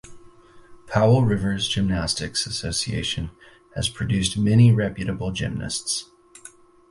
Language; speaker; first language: English; native; English